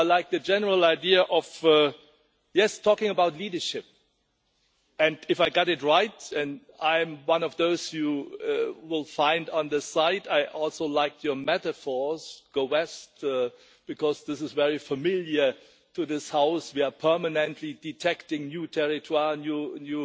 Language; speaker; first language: English; non-native, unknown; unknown